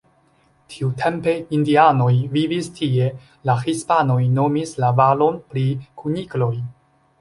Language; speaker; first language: Esperanto; non-native, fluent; Chinese